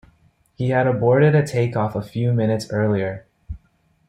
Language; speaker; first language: English; native; English